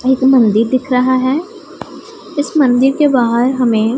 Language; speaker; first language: Hindi; non-native, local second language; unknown